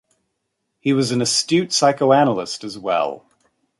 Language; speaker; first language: English; native; English